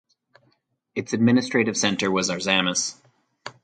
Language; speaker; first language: English; native; English